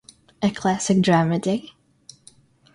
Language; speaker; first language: English; non-native, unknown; Russian